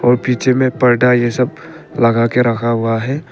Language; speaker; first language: Hindi; early bilingual, other home language; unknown